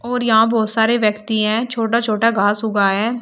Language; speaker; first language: Hindi; native; Hindi